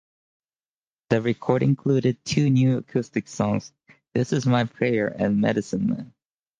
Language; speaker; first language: English; native; English